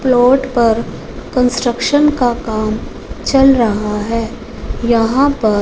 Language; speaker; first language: Hindi; non-native, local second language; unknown